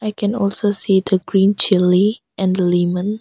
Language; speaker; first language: English; non-native, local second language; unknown